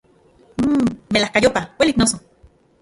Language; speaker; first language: Central Puebla Nahuatl; non-native, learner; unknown